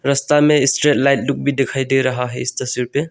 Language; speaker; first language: Hindi; non-native, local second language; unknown